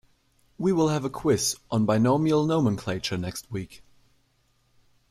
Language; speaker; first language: English; non-native, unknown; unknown